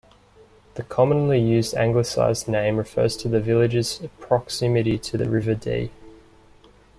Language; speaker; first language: English; native; English